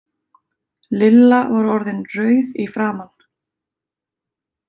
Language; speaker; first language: Icelandic; native; Icelandic